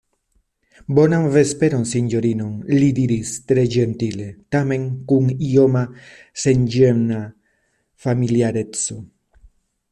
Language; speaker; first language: Esperanto; non-native, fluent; Spanish